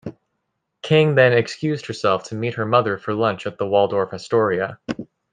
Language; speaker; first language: English; native; English